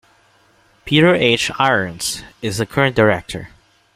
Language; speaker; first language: English; non-native, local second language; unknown